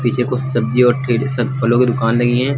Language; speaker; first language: Hindi; native; Hindi